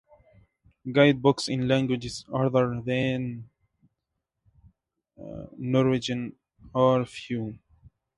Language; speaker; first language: English; native; English